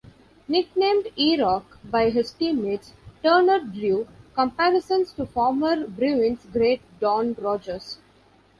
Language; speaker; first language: English; non-native, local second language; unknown